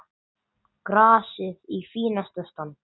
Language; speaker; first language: Icelandic; non-native, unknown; English